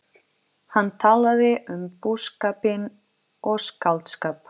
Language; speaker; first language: Icelandic; non-native, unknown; Portuguese